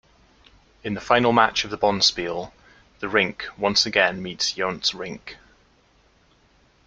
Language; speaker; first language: English; native; English